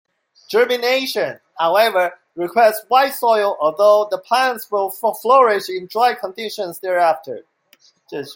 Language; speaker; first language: English; non-native, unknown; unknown